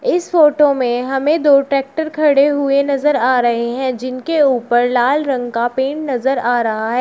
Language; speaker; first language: Hindi; native; Hindi